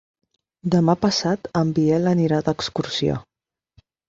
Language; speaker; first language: Catalan; non-native, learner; Spanish